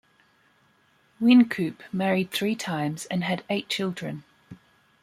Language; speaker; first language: English; native; English